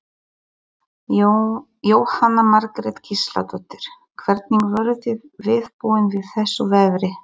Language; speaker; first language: Icelandic; non-native, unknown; Polish